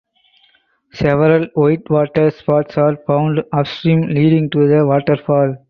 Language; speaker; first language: English; non-native, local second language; Tamil